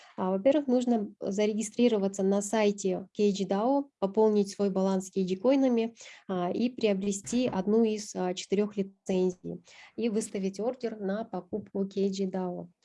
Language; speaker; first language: Russian; non-native, local second language; Kyrgyz